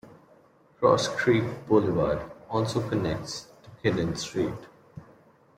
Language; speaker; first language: English; non-native, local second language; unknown